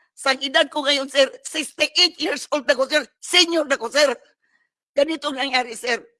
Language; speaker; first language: Filipino; non-native, local second language; Cebuano